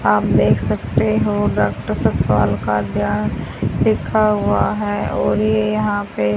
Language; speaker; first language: Hindi; native; Hindi